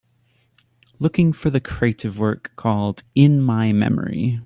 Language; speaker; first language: English; native; English